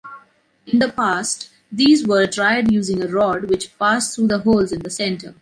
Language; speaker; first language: English; non-native, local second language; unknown